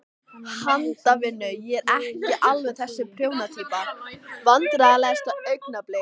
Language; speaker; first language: Icelandic; native; Icelandic